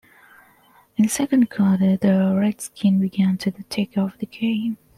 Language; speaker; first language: English; non-native, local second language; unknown